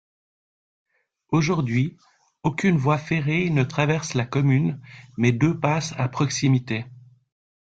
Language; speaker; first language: French; native; French